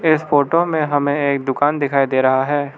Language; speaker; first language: Hindi; non-native, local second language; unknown